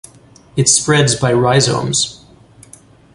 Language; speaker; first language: English; native; English